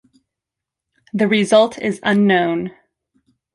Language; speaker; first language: English; native; English